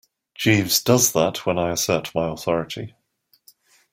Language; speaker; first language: English; native; English